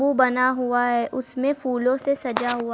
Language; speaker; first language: Hindi; native; Hindi